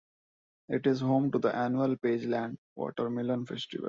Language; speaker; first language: English; non-native, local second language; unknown